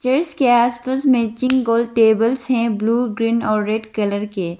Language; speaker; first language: Hindi; non-native, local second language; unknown